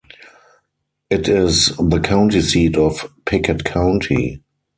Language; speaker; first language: English; non-native, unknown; German